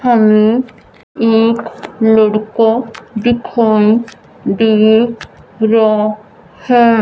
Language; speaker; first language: Hindi; non-native, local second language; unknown